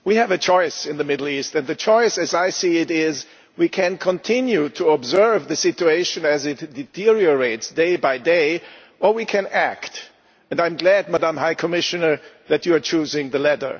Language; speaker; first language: English; non-native, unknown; German